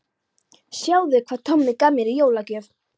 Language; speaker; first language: Icelandic; non-native, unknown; Polish